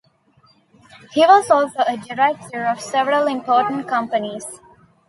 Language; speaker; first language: English; non-native, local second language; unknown